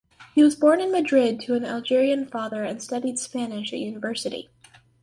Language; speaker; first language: English; native; English